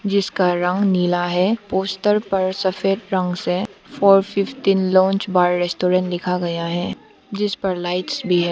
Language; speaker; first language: Hindi; non-native, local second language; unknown